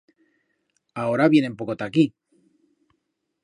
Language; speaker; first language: Aragonese; native; Aragonese